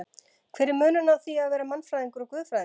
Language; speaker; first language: Icelandic; native; Icelandic